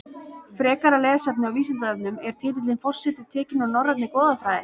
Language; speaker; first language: Icelandic; native; Icelandic